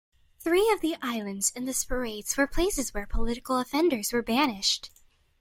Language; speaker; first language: English; native; English